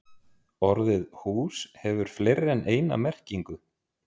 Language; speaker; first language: Icelandic; native; Icelandic